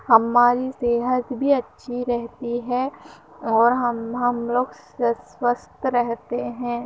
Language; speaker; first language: Hindi; non-native, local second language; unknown